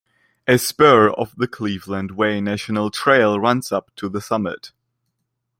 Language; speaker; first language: English; non-native, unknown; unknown